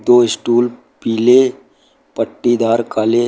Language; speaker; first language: Hindi; native; Hindi